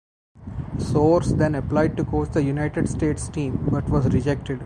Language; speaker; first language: English; non-native, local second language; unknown